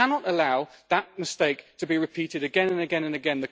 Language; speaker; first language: English; native; English